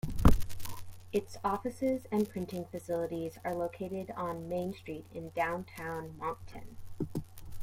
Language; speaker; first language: English; native; English